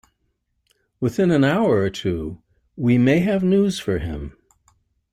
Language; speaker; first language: English; native; English